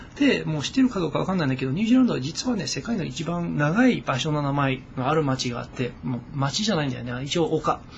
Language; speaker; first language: Japanese; non-native, fluent; English